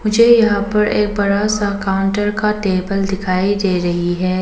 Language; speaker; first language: Hindi; non-native, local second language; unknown